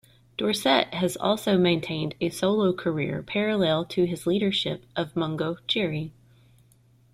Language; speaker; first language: English; native; English